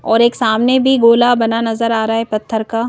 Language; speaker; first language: Hindi; native; Hindi